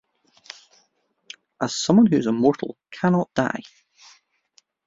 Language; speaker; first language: English; native; English